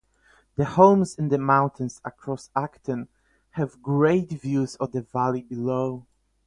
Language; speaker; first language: English; non-native, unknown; Polish